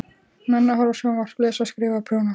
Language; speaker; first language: Icelandic; native; Icelandic